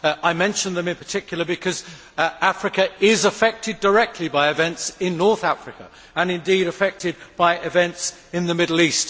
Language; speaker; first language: English; native; English